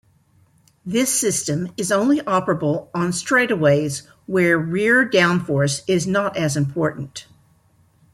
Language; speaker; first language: English; native; English